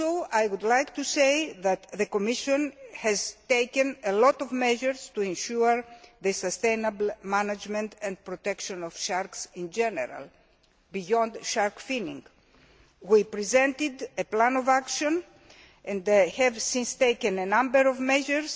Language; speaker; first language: English; non-native, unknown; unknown